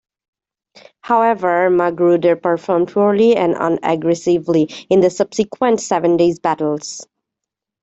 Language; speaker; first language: English; native; English